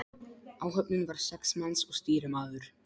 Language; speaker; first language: Icelandic; non-native, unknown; Polish